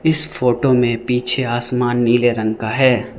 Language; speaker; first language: Hindi; non-native, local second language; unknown